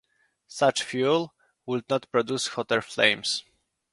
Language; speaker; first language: English; non-native, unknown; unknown